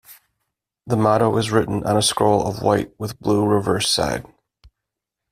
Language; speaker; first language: English; native; English